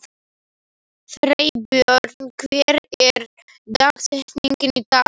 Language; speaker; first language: Icelandic; non-native, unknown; Slovak